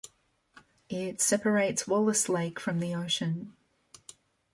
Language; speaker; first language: English; native; English